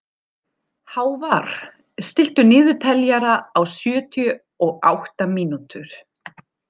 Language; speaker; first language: Icelandic; non-native, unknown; German